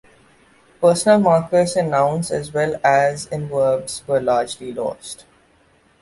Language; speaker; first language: English; non-native, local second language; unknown